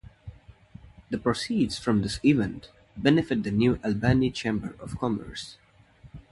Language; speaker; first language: English; non-native, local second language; Tamil